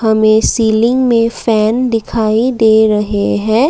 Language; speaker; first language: Hindi; non-native, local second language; Assamese